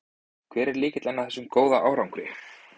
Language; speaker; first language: Icelandic; native; Icelandic